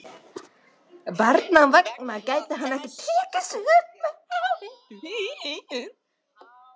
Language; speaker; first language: Icelandic; non-native, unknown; Russian